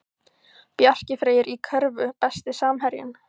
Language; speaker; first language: Icelandic; native; Icelandic